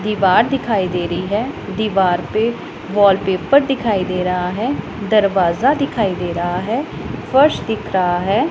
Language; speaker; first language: Hindi; non-native, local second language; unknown